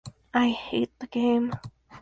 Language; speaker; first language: English; native; English